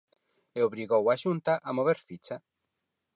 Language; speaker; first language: Galician; non-native, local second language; Spanish